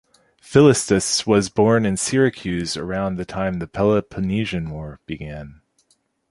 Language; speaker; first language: English; native; English